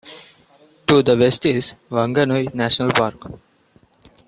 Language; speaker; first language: English; non-native, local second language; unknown